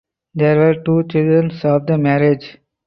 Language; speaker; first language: English; non-native, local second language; Tamil